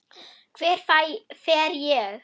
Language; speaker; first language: Icelandic; non-native, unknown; German